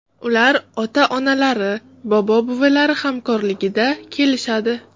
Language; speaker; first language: Uzbek; non-native, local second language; Russian